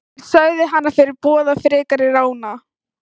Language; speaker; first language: Icelandic; non-native, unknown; Thai